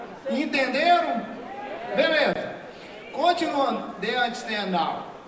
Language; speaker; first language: English; non-native, fluent; Portuguese